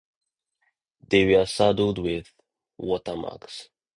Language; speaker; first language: English; non-native, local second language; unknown